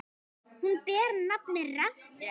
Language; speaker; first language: Icelandic; native; Icelandic